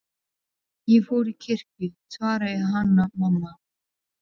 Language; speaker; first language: Icelandic; non-native, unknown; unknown